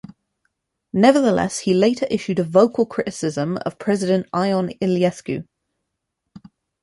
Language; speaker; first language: English; native; English